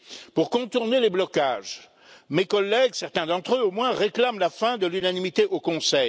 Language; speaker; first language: French; native; French